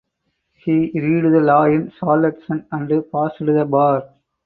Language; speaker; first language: English; non-native, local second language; Tamil